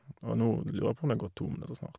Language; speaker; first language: Norwegian; native; Norwegian